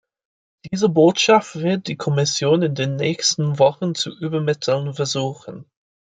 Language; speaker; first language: German; non-native, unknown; English